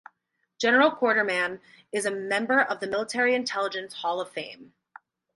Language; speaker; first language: English; native; English